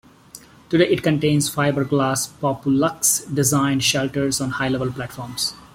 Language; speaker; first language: English; non-native, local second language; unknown